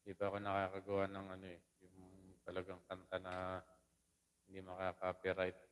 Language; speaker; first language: Filipino; non-native, local second language; Waray